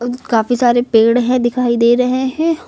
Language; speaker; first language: Hindi; native; Hindi